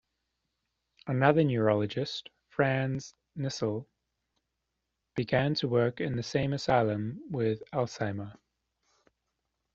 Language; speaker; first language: English; native; English